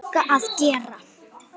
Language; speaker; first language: Icelandic; native; Icelandic